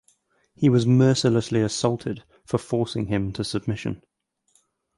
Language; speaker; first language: English; native; English